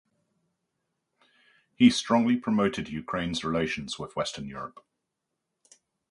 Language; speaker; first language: English; native; English